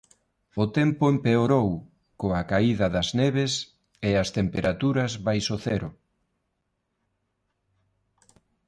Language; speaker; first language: Galician; non-native, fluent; Spanish